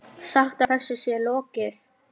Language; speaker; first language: Icelandic; non-native, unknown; Lithuanian